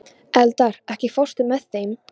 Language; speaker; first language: Icelandic; non-native, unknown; Polish